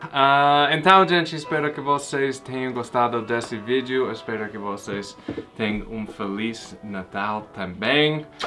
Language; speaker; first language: Portuguese; non-native, fluent; English